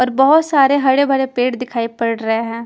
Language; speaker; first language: Hindi; non-native, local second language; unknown